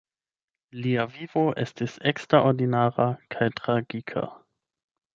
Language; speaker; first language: Esperanto; non-native, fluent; German